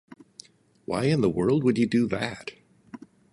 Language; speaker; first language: English; native; English